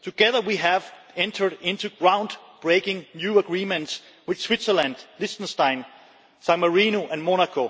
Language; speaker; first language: English; non-native, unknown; Danish